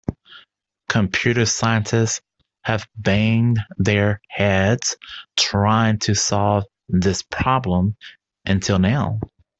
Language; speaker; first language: English; native; English